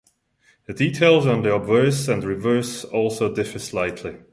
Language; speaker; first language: English; non-native, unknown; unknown